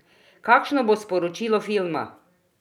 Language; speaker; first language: Slovenian; non-native, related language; Croatian